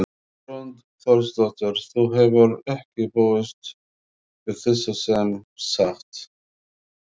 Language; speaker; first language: Icelandic; non-native, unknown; Arabic